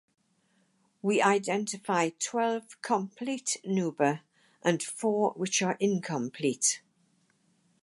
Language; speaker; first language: English; native; English